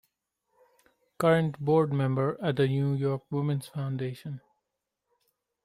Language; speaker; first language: English; non-native, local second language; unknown